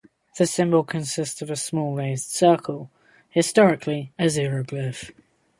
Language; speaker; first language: English; native; English